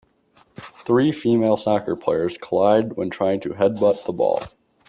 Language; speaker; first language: English; native; English